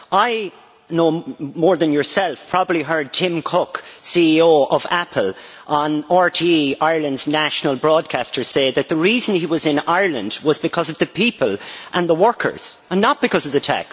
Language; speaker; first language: English; native; English